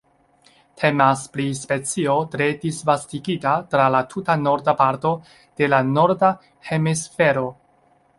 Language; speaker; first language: Esperanto; non-native, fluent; Chinese